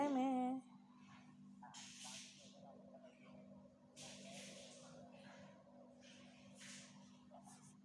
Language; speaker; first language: Hausa; native; Hausa